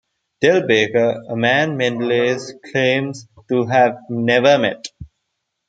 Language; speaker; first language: English; non-native, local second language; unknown